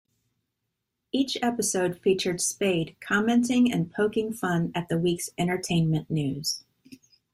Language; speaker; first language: English; native; English